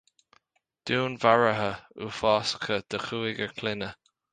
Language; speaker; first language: Irish; native; Irish